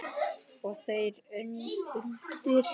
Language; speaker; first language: Icelandic; native; Icelandic